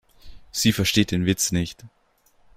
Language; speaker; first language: German; native; German